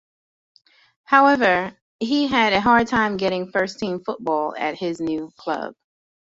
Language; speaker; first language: English; native; English